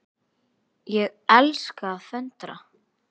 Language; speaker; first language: Icelandic; native; Icelandic